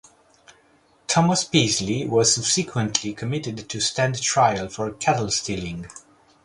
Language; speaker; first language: English; native; English